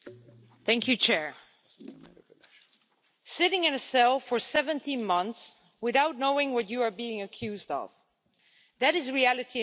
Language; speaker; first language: English; non-native, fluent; Dutch